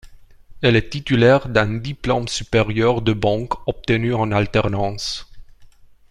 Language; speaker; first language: French; non-native, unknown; Romanian